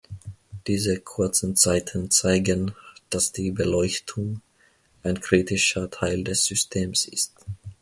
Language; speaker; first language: German; non-native, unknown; Finnish